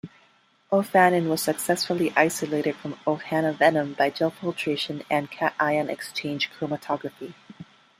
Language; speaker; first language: English; non-native, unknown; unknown